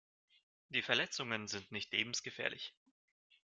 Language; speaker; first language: German; non-native, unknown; Russian